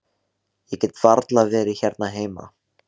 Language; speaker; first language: Icelandic; native; Icelandic